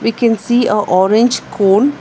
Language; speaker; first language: English; non-native, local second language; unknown